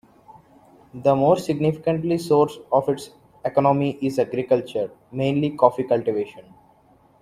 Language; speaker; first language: English; non-native, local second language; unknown